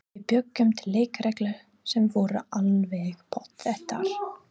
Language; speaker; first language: Icelandic; non-native, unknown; English